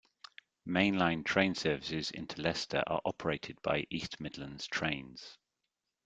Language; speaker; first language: English; native; English